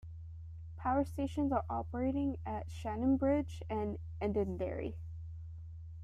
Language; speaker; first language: English; native; English